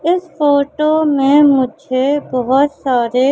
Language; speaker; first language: Hindi; native; Hindi